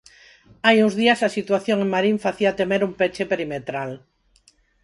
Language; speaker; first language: Galician; non-native, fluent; Spanish